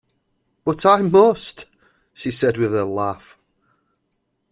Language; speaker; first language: English; native; English